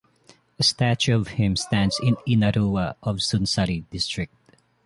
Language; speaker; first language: English; non-native, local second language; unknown